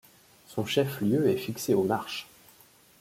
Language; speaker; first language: French; native; French